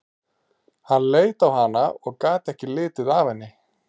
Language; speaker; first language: Icelandic; native; Icelandic